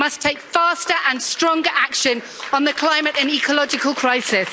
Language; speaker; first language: English; native; English